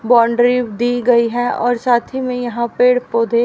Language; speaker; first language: Hindi; native; Hindi